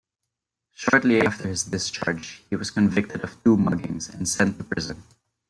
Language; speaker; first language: English; non-native, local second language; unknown